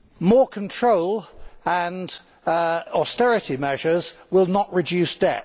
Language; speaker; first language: English; native; English